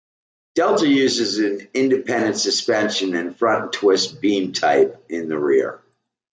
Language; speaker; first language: English; native; English